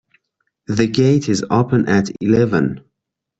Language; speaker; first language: English; non-native, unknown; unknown